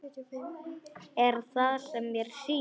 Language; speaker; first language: Icelandic; non-native, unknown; Polish